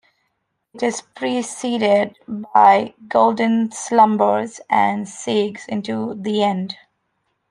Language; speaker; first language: English; non-native, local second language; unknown